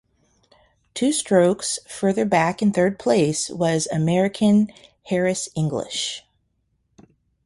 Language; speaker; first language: English; native; English